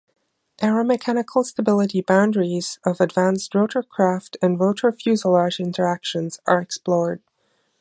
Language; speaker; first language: English; non-native, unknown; German